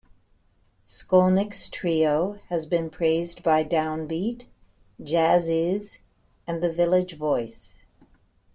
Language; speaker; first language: English; native; English